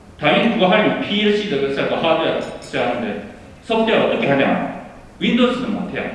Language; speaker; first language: Korean; early bilingual, heritage; Korean